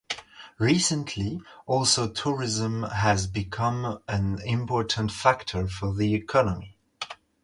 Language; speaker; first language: English; non-native, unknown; French